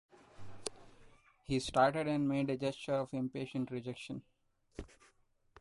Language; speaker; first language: English; non-native, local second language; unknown